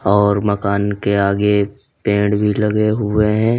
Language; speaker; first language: Hindi; native; Hindi